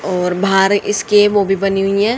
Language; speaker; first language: Hindi; native; Hindi